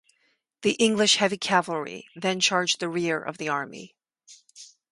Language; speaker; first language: English; native; English